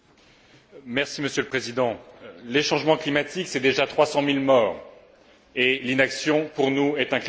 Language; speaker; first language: French; native; French